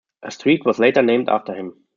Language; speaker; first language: English; non-native, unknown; German